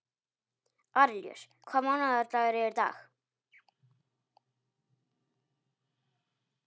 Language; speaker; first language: Icelandic; non-native, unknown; Polish